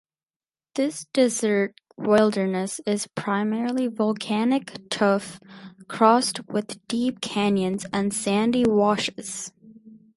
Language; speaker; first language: English; native; English